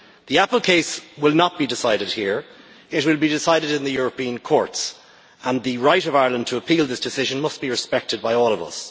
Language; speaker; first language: English; native; English